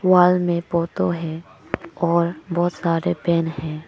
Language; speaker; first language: Hindi; non-native, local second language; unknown